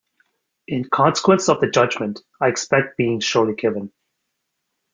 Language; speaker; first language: English; native; English